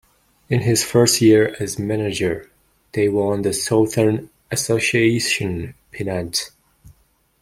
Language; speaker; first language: English; non-native, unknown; Mongolian